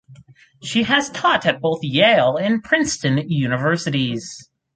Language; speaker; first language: English; native; English